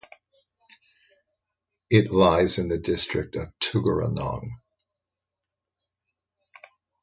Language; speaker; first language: English; native; English